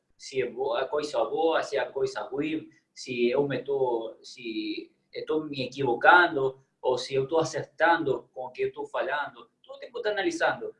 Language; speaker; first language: Portuguese; non-native, fluent; Spanish